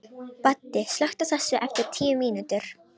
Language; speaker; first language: Icelandic; non-native, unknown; Romanian